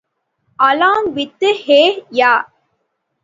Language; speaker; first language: English; non-native, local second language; Tamil